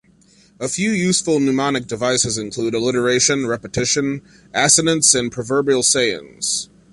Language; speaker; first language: English; native; English